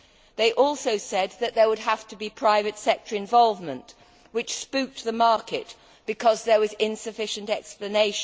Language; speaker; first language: English; native; English